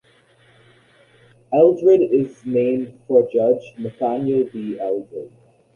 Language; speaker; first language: English; native; English